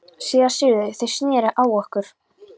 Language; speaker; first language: Icelandic; non-native, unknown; Polish